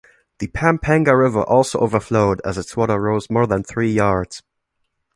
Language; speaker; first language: English; non-native, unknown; German